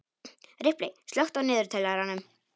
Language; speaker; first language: Icelandic; non-native, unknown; Polish